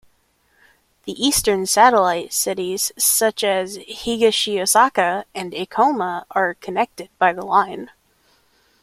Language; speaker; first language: English; native; English